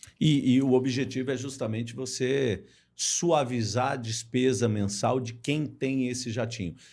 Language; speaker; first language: Portuguese; native; Portuguese